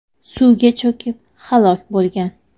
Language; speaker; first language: Uzbek; native; Uzbek